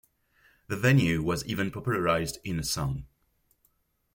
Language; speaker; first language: English; non-native, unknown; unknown